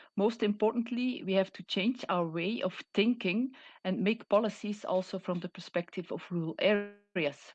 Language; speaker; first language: English; non-native, fluent; Dutch